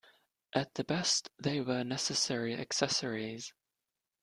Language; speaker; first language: English; non-native, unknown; German